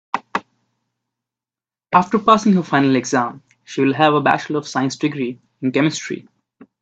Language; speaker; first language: English; non-native, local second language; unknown